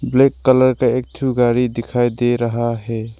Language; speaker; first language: Hindi; non-native, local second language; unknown